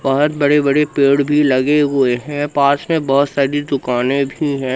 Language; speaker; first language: Hindi; native; Hindi